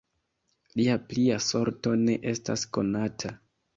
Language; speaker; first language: Esperanto; non-native, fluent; Kinyarwanda